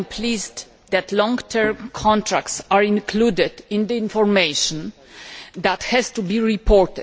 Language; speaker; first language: English; non-native, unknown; Polish